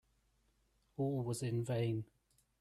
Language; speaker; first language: English; native; English